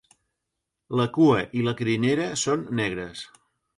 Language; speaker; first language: Catalan; native; Catalan